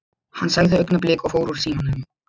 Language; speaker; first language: Icelandic; non-native, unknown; Polish